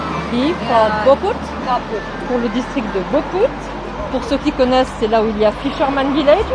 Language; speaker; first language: French; native; French